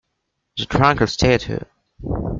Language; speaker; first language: English; native; English